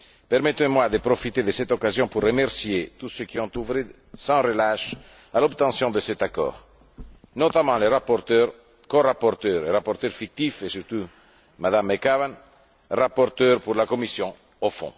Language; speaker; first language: French; non-native, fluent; Italian